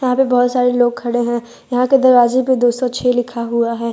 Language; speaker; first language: Hindi; non-native, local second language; Gujarati